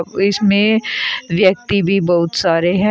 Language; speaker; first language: Hindi; native; Hindi